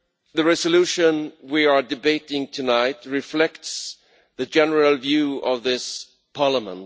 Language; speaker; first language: English; non-native, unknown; Swedish